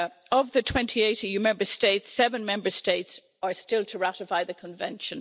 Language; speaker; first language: English; native; English